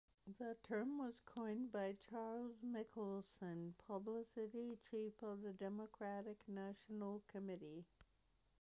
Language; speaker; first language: English; native; English